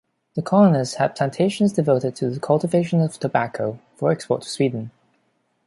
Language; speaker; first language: English; non-native, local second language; Cantonese